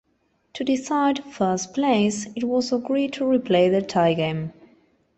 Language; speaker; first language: English; non-native, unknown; Spanish